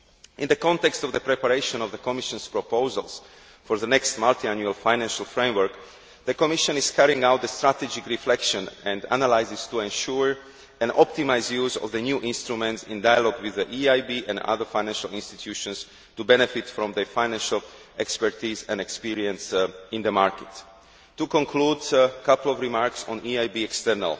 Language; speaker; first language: English; non-native, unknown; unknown